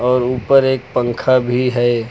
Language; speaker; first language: Hindi; native; Hindi